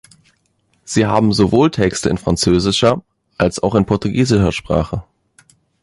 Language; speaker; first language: German; native; German